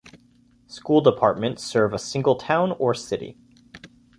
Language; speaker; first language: English; native; English